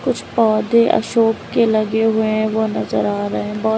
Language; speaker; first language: Hindi; native; Hindi